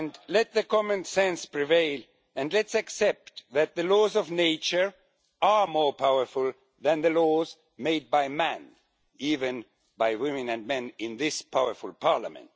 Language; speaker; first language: English; non-native, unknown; Estonian